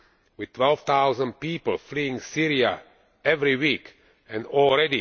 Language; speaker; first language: English; non-native, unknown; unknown